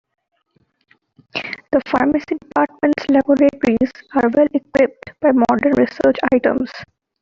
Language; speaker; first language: English; non-native, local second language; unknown